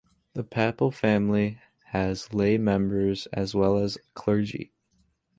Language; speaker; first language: English; native; English